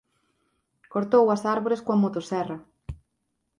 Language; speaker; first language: Galician; native; Galician